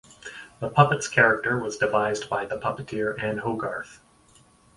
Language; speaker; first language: English; native; English